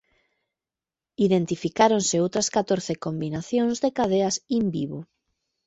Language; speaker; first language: Galician; native; Galician